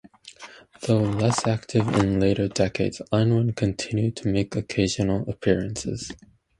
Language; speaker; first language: English; native; English